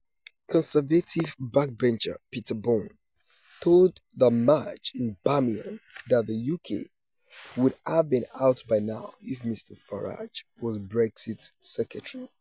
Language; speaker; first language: English; non-native, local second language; Yoruba